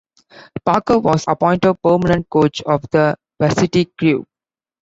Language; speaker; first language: English; non-native, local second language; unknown